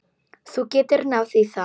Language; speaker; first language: Icelandic; non-native, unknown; Polish